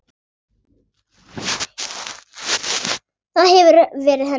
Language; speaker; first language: Icelandic; native; Icelandic